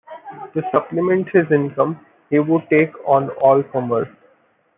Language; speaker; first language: English; non-native, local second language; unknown